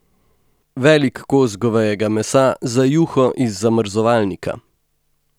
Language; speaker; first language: Slovenian; native; Slovenian